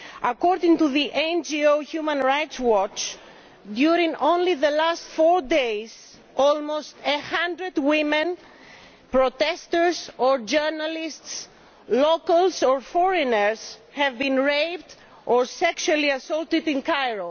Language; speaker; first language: English; non-native, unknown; Greek